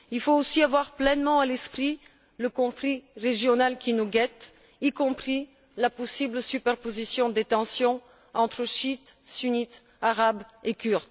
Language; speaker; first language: French; non-native, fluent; Bulgarian